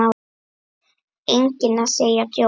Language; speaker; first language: Icelandic; native; Icelandic